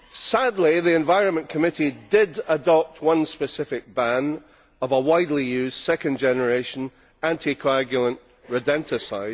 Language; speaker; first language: English; native; English